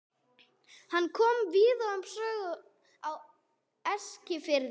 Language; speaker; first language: Icelandic; non-native, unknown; English